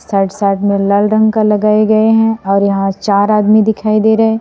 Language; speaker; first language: Hindi; non-native, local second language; Assamese